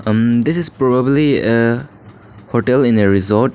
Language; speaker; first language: English; non-native, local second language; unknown